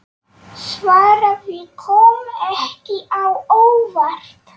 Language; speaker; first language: Icelandic; non-native, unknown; Polish